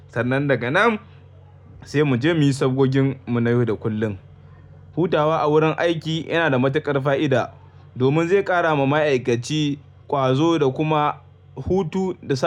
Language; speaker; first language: Hausa; native; Hausa